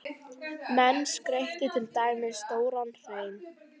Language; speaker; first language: Icelandic; native; Icelandic